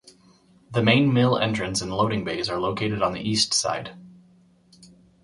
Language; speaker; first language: English; native; English